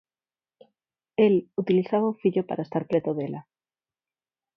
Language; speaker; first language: Galician; non-native, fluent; Spanish